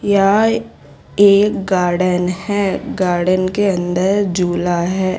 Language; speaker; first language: Hindi; non-native, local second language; Gujarati